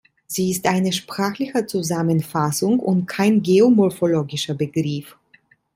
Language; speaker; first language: German; non-native, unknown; Italian